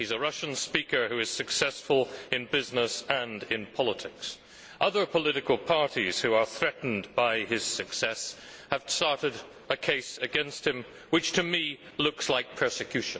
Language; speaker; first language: English; native; English